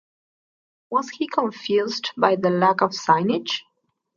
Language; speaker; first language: English; non-native, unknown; Spanish